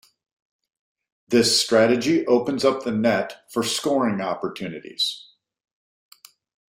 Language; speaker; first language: English; native; English